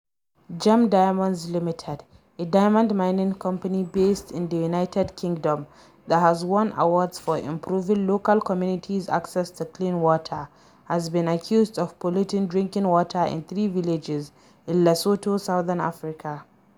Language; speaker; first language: English; non-native, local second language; Hausa